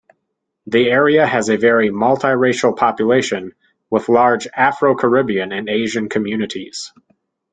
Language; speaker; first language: English; native; English